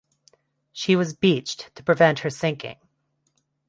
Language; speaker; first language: English; non-native, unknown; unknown